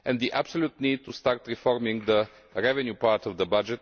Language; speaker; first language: English; non-native, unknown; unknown